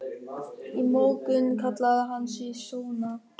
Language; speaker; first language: Icelandic; non-native, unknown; German